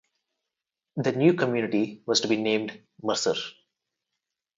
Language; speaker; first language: English; non-native, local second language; Telugu